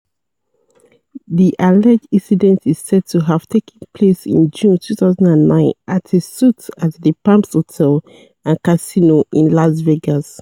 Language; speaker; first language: English; non-native, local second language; Yoruba